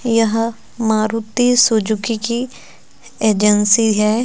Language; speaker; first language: Hindi; native; Hindi